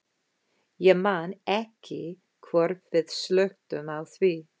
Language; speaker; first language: Icelandic; non-native, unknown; English